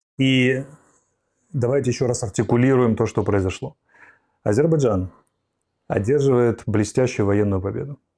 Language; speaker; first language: Russian; native; Russian